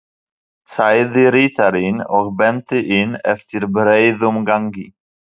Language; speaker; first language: Icelandic; non-native, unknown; Polish